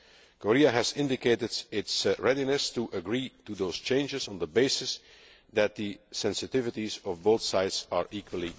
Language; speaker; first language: English; non-native, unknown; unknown